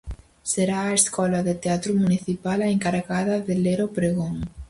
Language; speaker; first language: Galician; native; Galician